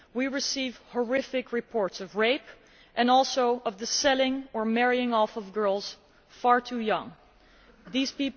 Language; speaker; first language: English; non-native, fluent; Dutch